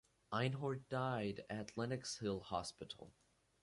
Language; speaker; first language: English; native; English